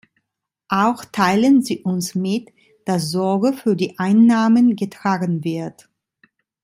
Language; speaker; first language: German; non-native, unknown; Italian